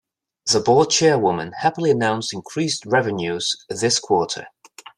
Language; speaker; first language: English; native; English